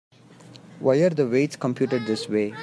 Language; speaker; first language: English; non-native, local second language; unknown